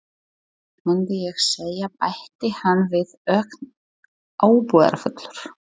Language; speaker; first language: Icelandic; non-native, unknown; Polish